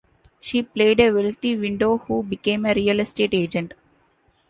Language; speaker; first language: English; non-native, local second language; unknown